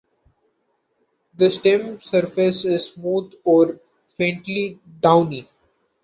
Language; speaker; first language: English; non-native, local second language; Marathi